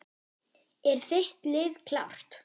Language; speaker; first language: Icelandic; non-native, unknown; German